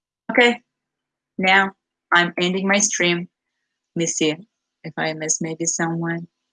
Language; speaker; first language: English; non-native, fluent; Russian